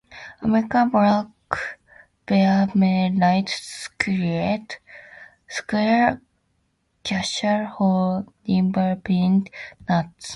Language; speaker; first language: English; native; English